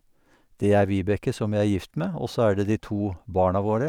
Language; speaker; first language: Norwegian; native; Norwegian